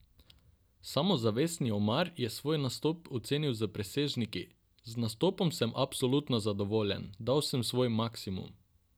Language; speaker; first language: Slovenian; non-native, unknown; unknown